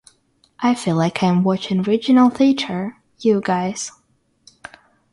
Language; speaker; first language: English; non-native, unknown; Russian